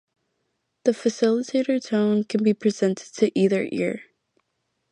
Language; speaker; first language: English; native; English